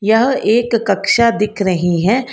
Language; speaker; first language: Hindi; non-native, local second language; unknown